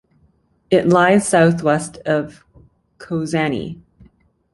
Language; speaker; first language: English; native; English